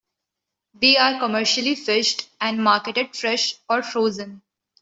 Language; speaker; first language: English; non-native, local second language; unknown